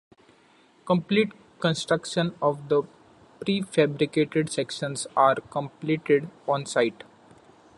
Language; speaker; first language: English; non-native, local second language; Marathi